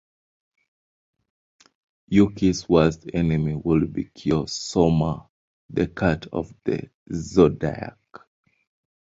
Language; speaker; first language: English; non-native, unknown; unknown